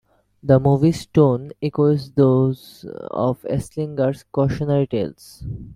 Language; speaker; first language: English; non-native, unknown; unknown